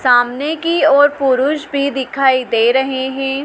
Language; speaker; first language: Hindi; native; Hindi